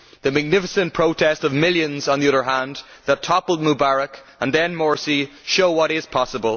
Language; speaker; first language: English; native; English